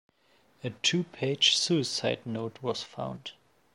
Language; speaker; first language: English; non-native, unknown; German